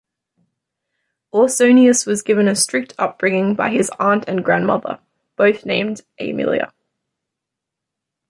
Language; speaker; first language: English; native; English